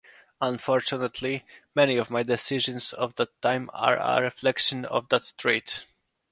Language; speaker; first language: English; non-native, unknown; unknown